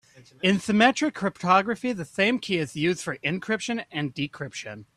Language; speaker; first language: English; native; English